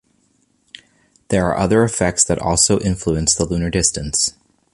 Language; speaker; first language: English; native; English